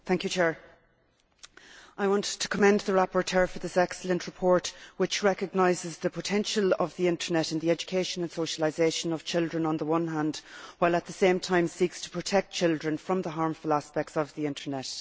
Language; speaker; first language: English; native; English